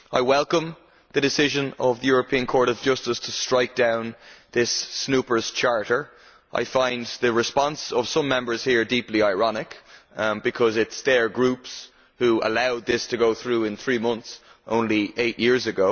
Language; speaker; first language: English; native; English